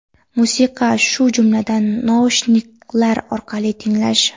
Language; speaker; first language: Uzbek; non-native, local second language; Kara-Kalpak